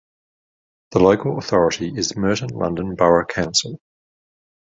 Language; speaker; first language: English; native; English